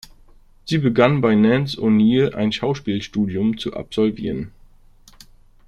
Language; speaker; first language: German; native; German